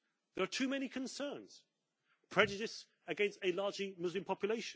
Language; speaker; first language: English; native; English